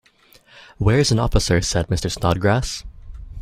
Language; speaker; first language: English; native; English